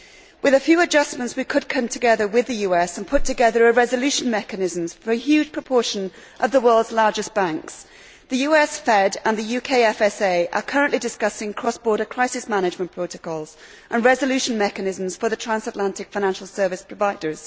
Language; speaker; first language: English; native; English